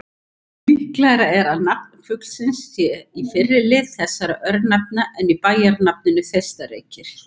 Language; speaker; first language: Icelandic; native; Icelandic